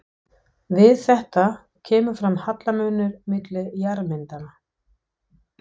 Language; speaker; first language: Icelandic; non-native, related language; Danish